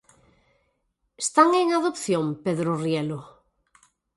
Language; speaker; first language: Galician; native; Galician